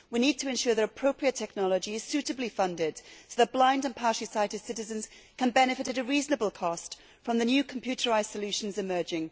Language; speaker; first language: English; native; English